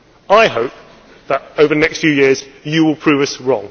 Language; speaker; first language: English; native; English